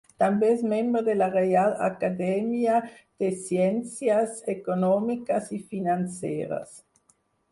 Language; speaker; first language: Catalan; non-native, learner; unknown